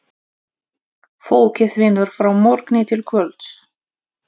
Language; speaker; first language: Icelandic; non-native, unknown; Russian